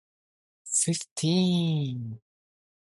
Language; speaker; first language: English; non-native, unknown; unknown